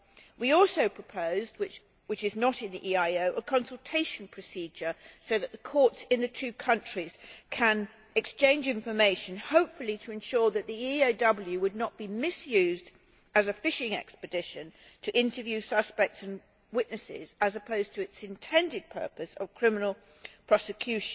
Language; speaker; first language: English; native; English